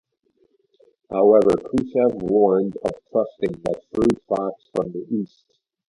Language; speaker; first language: English; native; English